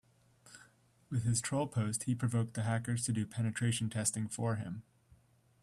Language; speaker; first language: English; native; English